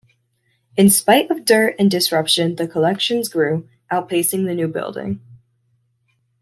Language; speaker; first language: English; native; English